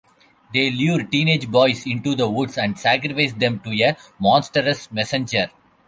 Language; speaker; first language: English; non-native, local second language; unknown